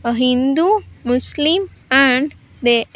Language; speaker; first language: English; non-native, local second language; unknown